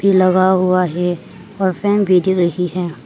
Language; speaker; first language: Hindi; non-native, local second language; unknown